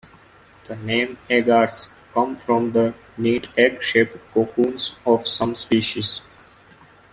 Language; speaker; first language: English; non-native, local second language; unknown